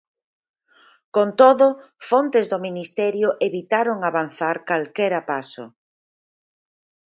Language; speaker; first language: Galician; native; Galician